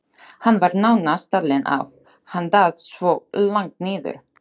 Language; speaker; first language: Icelandic; non-native, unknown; Slovak